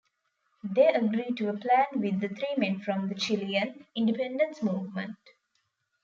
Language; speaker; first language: English; non-native, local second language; Tamil